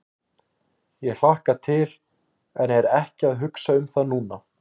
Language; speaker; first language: Icelandic; native; Icelandic